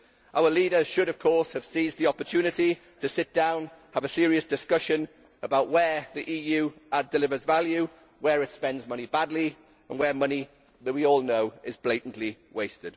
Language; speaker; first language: English; native; English